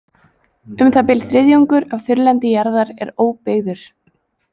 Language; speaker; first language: Icelandic; native; Icelandic